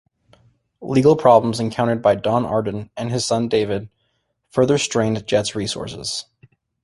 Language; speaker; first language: English; native; English